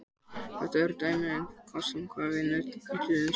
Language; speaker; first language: Icelandic; native; Icelandic